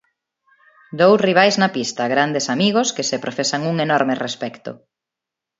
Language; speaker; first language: Galician; non-native, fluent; Spanish